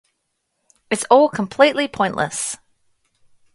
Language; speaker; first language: English; native; English